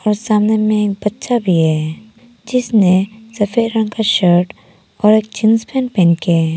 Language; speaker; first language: Hindi; non-native, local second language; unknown